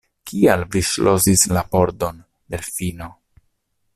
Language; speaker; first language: Esperanto; non-native, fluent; Italian